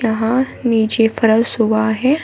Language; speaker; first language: Hindi; native; Hindi